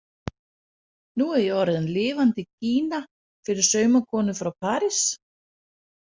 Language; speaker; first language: Icelandic; non-native, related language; Danish